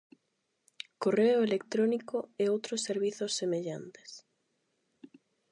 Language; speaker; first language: Galician; non-native, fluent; Spanish